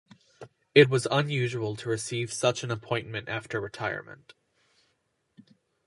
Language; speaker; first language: English; native; English